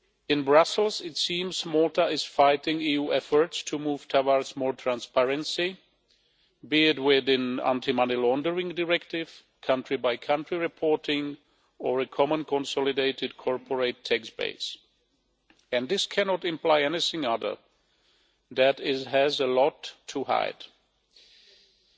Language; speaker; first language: English; non-native, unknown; Czech